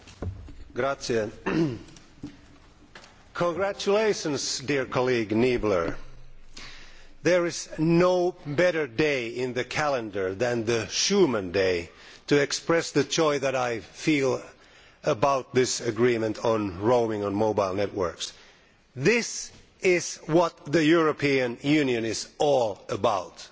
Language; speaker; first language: English; non-native, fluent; Finnish